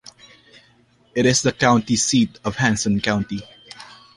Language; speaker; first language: English; non-native, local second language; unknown